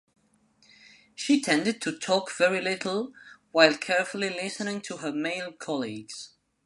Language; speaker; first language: English; non-native, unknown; Spanish